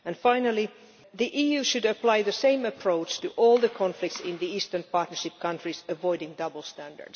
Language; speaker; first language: English; non-native, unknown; Finnish